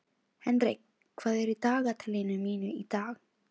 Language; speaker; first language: Icelandic; non-native, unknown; Filipino